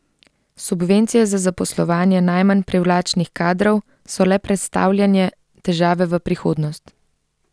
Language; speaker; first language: Slovenian; native; Slovenian